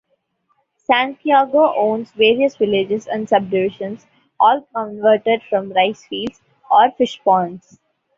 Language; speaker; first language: English; non-native, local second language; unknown